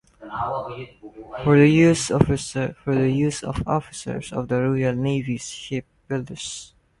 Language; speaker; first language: English; non-native, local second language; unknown